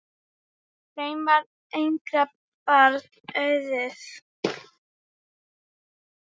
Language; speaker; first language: Icelandic; native; Icelandic